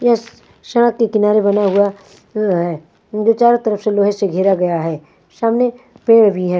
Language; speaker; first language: Hindi; non-native, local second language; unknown